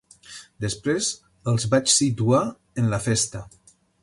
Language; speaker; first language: Catalan; native; Catalan